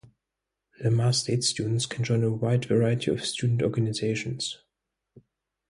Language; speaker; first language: English; non-native, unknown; German